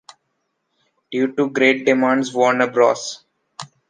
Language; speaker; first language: English; non-native, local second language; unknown